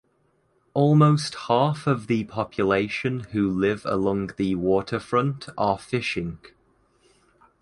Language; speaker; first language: English; native; English